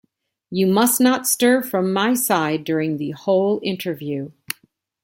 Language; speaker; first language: English; native; English